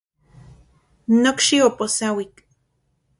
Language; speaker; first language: Central Puebla Nahuatl; non-native, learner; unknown